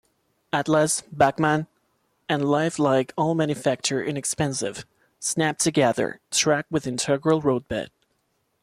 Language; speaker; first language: English; non-native, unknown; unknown